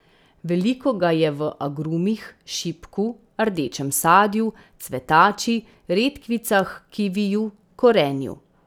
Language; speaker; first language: Slovenian; native; Slovenian